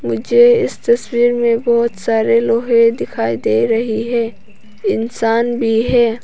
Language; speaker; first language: Hindi; non-native, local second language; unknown